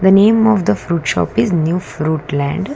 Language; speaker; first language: English; non-native, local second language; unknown